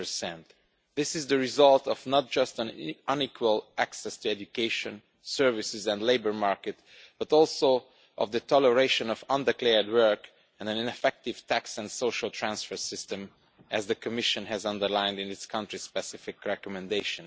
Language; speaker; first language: English; non-native, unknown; Romanian